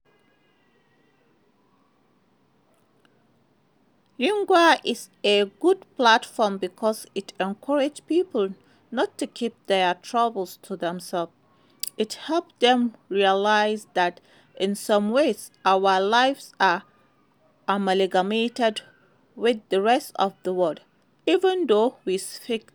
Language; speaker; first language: English; non-native, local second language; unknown